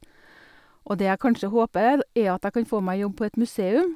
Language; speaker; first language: Norwegian; native; Norwegian